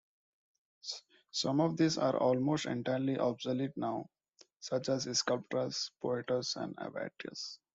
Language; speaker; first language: English; non-native, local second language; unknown